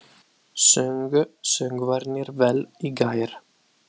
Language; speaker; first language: Icelandic; non-native, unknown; Italian